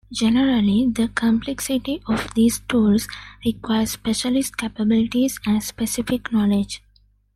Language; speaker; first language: English; non-native, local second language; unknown